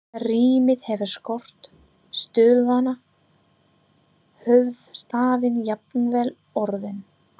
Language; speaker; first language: Icelandic; non-native, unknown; English